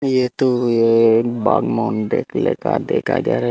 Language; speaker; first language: Hindi; non-native, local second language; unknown